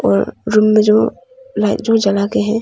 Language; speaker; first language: Hindi; non-native, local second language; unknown